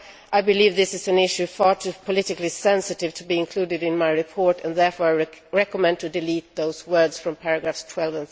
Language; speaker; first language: English; non-native, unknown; Swedish